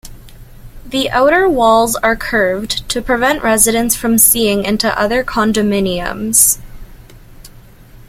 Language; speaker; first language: English; native; English